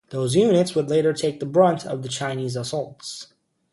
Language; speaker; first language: English; native; English